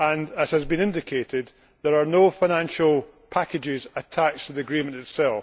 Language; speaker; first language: English; native; English